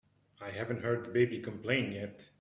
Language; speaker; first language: English; native; English